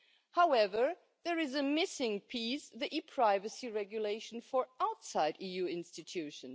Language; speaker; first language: English; non-native, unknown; German